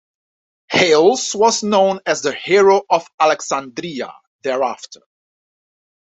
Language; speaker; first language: English; non-native, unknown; Dutch